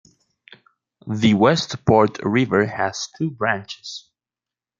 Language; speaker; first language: English; non-native, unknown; Spanish